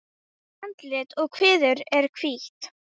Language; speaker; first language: Icelandic; native; Icelandic